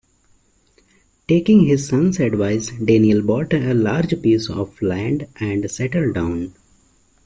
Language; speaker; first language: English; non-native, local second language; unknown